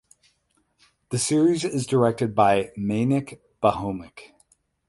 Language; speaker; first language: English; native; English